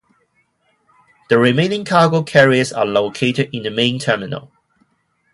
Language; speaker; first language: English; non-native, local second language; Cantonese